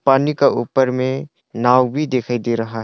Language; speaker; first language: Hindi; non-native, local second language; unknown